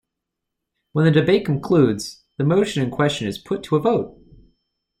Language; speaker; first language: English; native; English